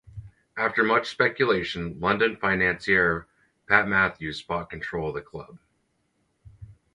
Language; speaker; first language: English; native; English